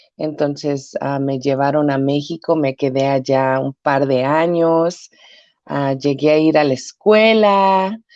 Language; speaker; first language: Spanish; early bilingual, heritage; Spanish